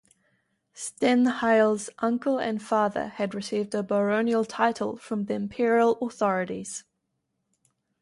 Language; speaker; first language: English; native; English